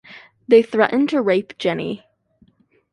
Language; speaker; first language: English; native; English